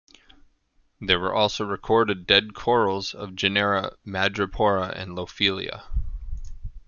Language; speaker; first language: English; native; English